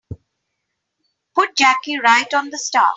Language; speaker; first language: English; non-native, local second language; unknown